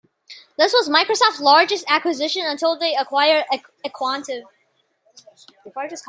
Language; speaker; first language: English; non-native, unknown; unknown